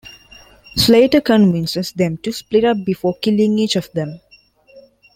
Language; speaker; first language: English; non-native, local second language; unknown